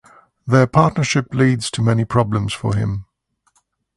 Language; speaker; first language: English; native; English